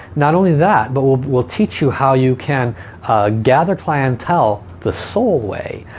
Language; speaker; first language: English; native; English